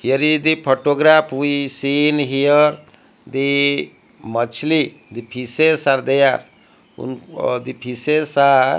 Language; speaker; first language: English; non-native, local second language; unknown